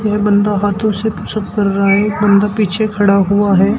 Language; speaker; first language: Hindi; native; Hindi